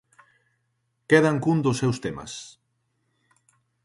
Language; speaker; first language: Galician; native; Galician